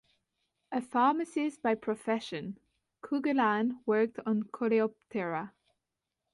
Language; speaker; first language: English; non-native, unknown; French